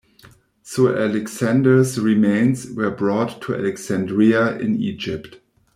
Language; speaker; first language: English; non-native, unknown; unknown